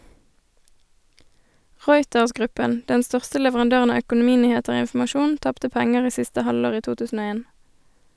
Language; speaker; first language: Norwegian; native; Norwegian